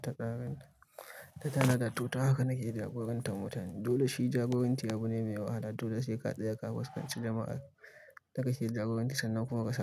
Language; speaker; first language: Hausa; native; Hausa